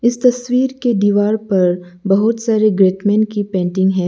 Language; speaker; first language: Hindi; non-native, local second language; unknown